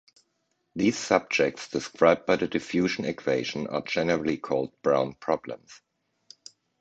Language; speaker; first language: English; non-native, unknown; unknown